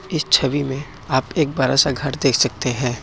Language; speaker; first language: Hindi; non-native, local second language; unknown